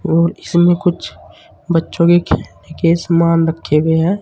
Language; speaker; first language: Hindi; native; Hindi